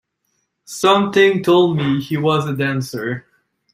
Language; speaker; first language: English; native; English